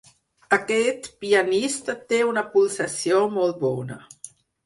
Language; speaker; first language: Catalan; non-native, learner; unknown